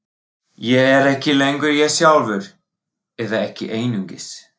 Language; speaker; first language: Icelandic; non-native, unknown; German